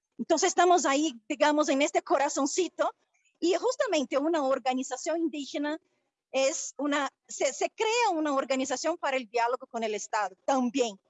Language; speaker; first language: Spanish; non-native, related language; Portuguese